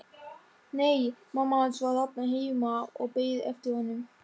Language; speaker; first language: Icelandic; non-native, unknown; German